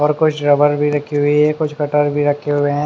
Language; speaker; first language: Hindi; native; Hindi